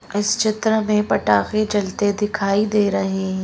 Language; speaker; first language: Hindi; native; Hindi